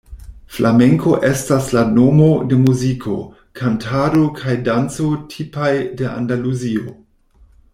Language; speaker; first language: Esperanto; non-native, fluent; German